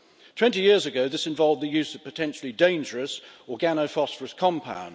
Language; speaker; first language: English; native; English